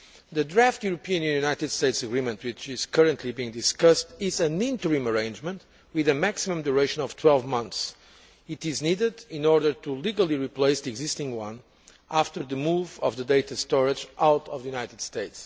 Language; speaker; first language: English; non-native, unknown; Portuguese